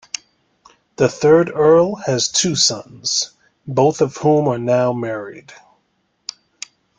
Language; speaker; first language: English; native; English